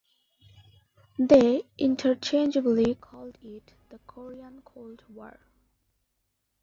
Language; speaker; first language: English; non-native, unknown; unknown